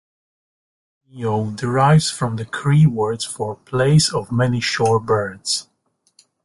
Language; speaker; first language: English; native; English